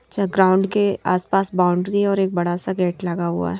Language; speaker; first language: Hindi; native; Hindi